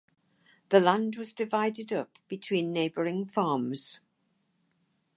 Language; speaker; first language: English; native; English